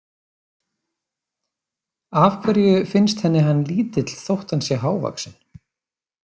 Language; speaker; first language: Icelandic; native; Icelandic